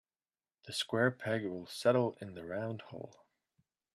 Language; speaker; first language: English; native; English